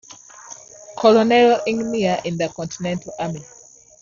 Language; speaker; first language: English; non-native, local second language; Ganda